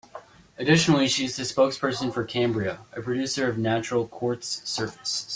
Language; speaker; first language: English; native; English